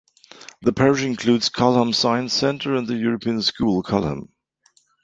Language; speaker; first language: English; non-native, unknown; German